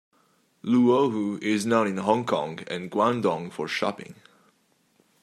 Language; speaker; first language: English; non-native, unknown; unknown